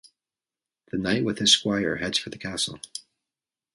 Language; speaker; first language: English; native; English